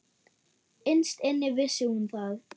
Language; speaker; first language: Icelandic; non-native, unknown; German